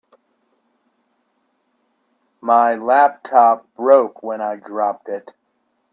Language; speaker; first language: English; native; English